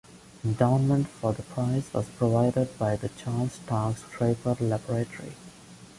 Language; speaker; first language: English; non-native, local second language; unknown